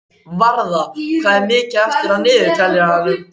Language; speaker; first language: Icelandic; native; Icelandic